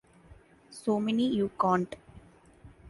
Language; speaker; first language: English; non-native, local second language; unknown